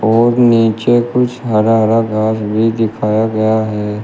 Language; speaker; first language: Hindi; native; Hindi